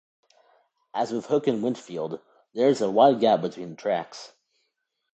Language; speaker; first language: English; native; English